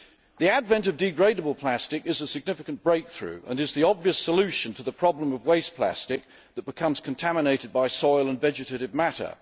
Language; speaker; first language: English; native; English